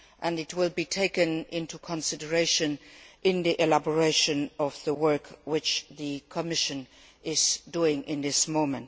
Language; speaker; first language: English; non-native, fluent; Luxembourgish